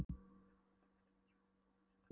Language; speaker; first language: Icelandic; non-native, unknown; Polish